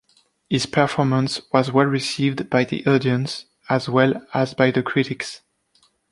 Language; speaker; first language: English; non-native, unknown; French